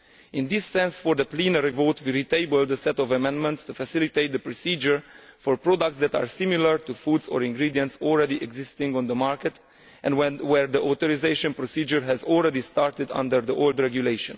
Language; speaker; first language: English; non-native, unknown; Italian